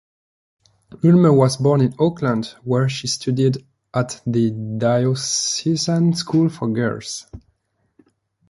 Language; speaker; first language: English; non-native, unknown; French